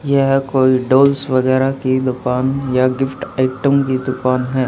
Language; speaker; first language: Hindi; native; Hindi